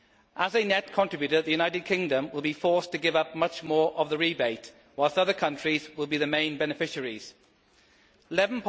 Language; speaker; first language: English; native; English